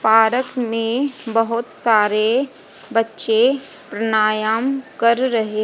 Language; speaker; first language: Hindi; native; Hindi